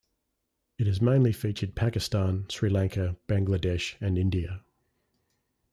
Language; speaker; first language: English; native; English